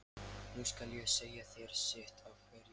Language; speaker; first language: Icelandic; non-native, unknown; Lithuanian